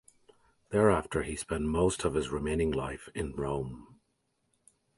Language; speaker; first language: English; native; English